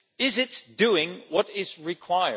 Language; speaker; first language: English; non-native, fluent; Dutch